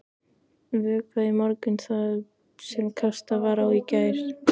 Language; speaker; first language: Icelandic; native; Icelandic